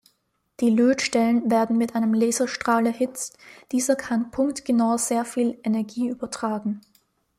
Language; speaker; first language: German; native; German